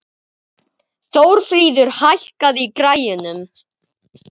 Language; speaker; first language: Icelandic; native; Icelandic